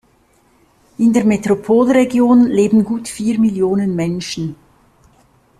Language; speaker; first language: German; native; German